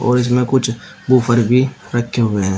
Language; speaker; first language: Hindi; native; Hindi